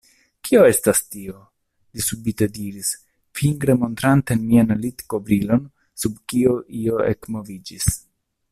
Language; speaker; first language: Esperanto; non-native, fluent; Italian